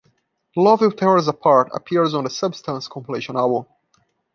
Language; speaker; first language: English; non-native, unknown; Portuguese